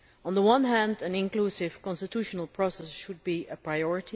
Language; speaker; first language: English; non-native, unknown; Dutch